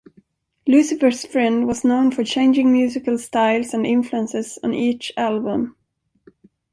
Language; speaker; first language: English; non-native, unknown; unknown